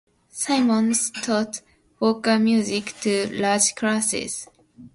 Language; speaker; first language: English; non-native, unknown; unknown